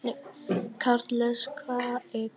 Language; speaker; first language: Icelandic; non-native, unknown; Vietnamese